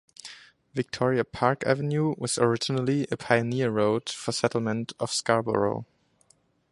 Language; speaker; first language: English; non-native, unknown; German